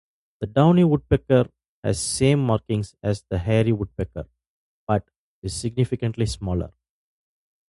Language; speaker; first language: English; non-native, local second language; Tamil